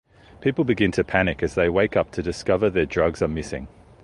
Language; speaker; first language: English; native; English